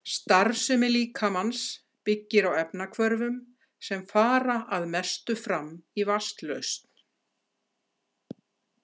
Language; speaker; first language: Icelandic; native; Icelandic